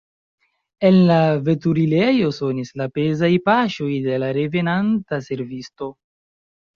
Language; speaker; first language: Esperanto; non-native, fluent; Chinese